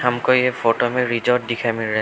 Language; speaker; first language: Hindi; early bilingual, other home language; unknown